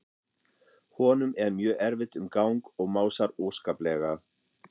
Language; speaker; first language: Icelandic; non-native, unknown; German